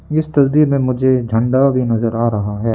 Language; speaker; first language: Hindi; early bilingual, other home language; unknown